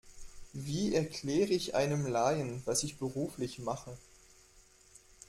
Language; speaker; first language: German; non-native, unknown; French